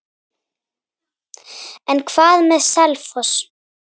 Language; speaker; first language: Icelandic; native; Icelandic